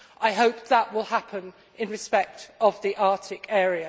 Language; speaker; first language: English; native; English